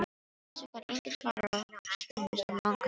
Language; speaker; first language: Icelandic; non-native, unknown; Filipino